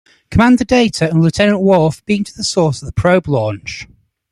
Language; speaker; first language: English; native; English